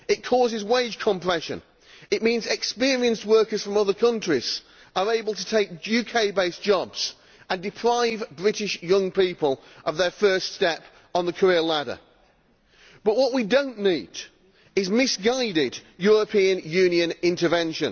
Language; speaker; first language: English; native; English